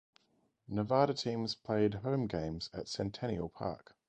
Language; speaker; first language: English; native; English